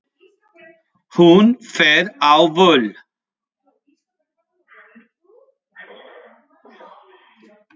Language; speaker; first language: Icelandic; non-native, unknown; Spanish